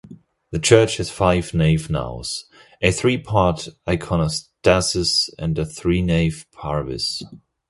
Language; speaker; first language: English; non-native, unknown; German